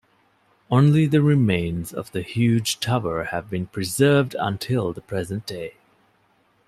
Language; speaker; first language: English; non-native, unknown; Divehi